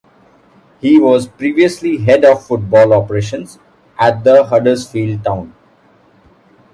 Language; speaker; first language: English; non-native, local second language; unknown